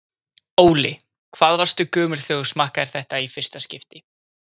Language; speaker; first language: Icelandic; native; Icelandic